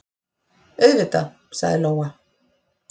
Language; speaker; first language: Icelandic; native; Icelandic